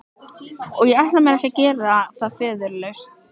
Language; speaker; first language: Icelandic; native; Icelandic